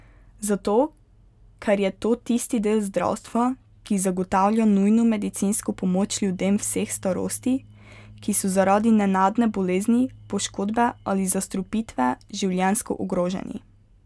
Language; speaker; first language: Slovenian; native; Slovenian